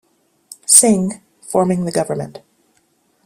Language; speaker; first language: English; native; English